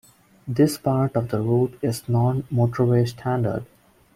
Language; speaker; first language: English; non-native, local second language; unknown